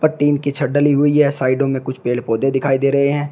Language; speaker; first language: Hindi; native; Hindi